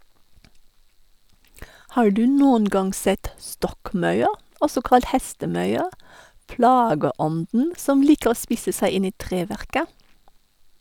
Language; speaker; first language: Norwegian; non-native, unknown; German